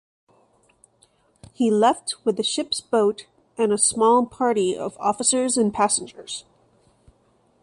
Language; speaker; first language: English; non-native, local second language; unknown